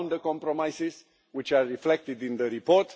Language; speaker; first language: English; non-native, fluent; Romanian